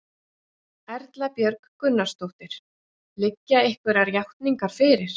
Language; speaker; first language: Icelandic; native; Icelandic